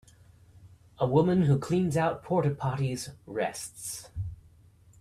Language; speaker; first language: English; native; English